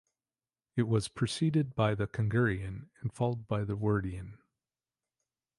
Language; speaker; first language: English; native; English